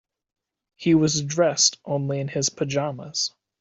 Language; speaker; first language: English; native; English